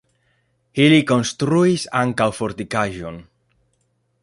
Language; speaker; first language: Esperanto; non-native, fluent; Spanish